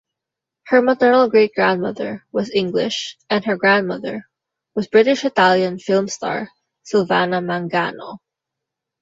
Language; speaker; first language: English; non-native, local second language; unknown